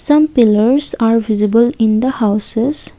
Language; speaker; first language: English; non-native, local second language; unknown